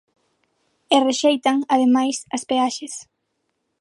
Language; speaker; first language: Galician; non-native, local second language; Spanish